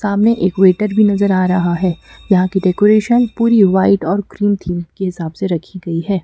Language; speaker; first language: Hindi; native; Hindi